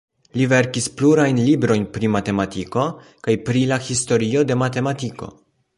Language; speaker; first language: Esperanto; non-native, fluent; Polish